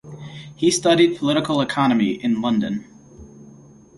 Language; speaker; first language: English; native; English